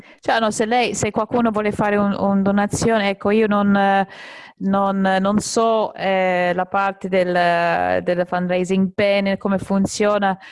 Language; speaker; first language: Italian; non-native, fluent; English